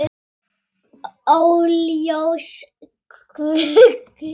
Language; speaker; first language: Icelandic; native; Icelandic